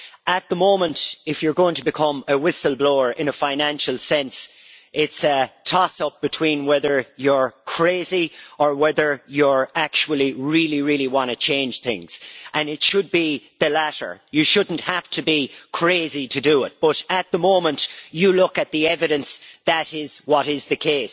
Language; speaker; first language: English; native; English